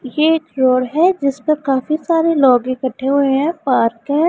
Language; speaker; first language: Hindi; non-native, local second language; Punjabi